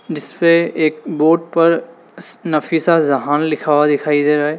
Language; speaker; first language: Hindi; native; Hindi